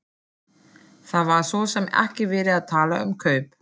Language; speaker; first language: Icelandic; non-native, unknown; German